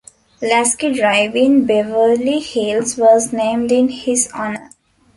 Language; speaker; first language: English; non-native, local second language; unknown